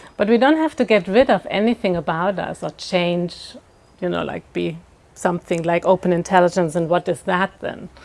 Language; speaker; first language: English; non-native, fluent; German